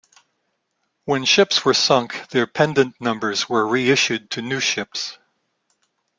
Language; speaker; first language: English; native; English